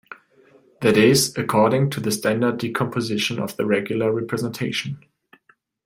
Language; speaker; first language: English; non-native, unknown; German